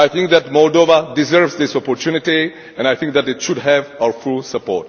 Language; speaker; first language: English; non-native, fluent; Czech